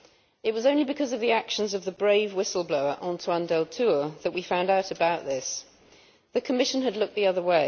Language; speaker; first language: English; native; English